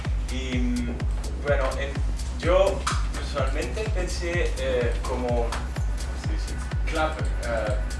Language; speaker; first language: Spanish; non-native, related language; Italian